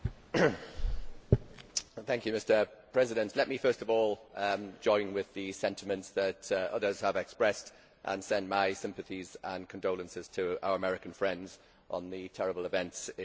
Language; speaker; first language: English; native; English